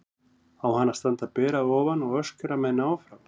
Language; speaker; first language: Icelandic; native; Icelandic